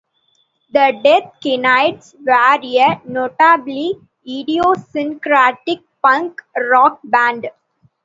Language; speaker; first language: English; non-native, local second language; Tamil